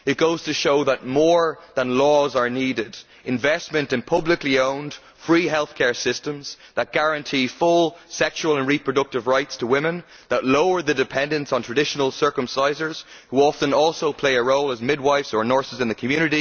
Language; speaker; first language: English; native; English